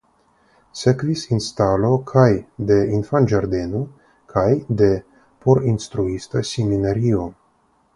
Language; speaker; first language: Esperanto; non-native, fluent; Russian